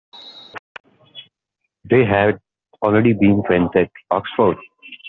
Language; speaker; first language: English; non-native, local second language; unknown